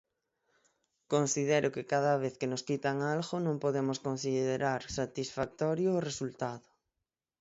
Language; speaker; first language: Galician; native; Galician